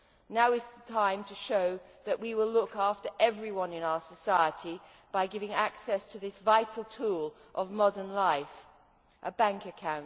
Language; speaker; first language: English; native; English